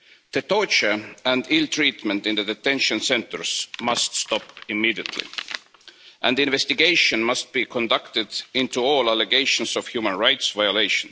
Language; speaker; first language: English; non-native, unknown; Estonian